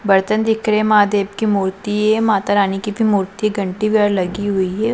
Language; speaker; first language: Hindi; non-native, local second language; Punjabi